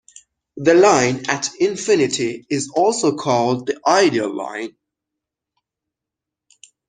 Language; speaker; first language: English; non-native, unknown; Persian